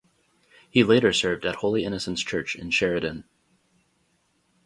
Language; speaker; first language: English; native; English